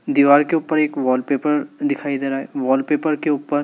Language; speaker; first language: Hindi; native; Hindi